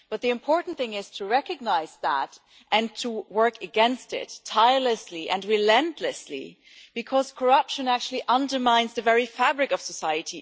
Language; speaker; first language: English; non-native, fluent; German